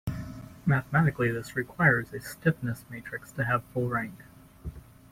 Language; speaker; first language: English; native; English